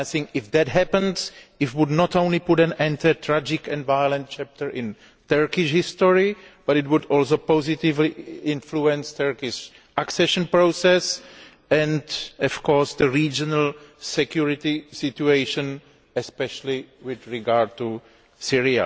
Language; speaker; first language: English; non-native, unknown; Greek